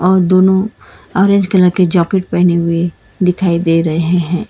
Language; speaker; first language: Hindi; non-native, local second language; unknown